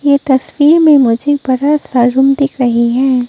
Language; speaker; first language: Hindi; non-native, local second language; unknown